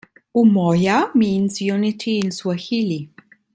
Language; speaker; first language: English; non-native, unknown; Italian